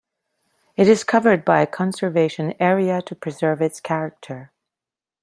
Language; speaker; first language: English; non-native, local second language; French